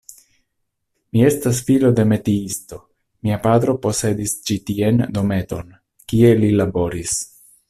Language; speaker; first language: Esperanto; non-native, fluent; Italian